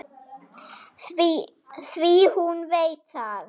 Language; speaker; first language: Icelandic; non-native, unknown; German